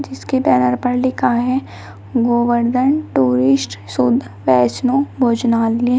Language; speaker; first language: Hindi; native; Hindi